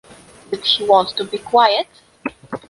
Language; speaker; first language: English; non-native, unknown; Polish